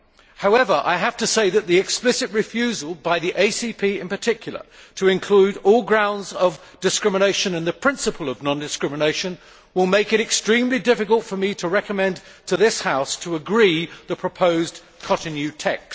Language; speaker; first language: English; native; English